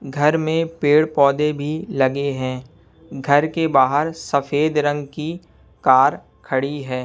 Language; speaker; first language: Hindi; non-native, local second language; Punjabi